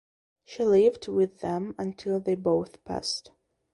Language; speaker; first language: English; non-native, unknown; Belarusian